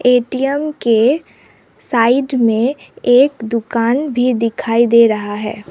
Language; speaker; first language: Hindi; non-native, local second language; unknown